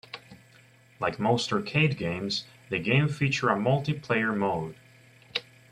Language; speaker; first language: English; native; English